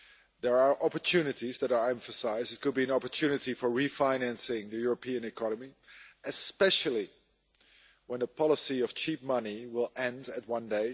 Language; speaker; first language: English; non-native, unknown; Dutch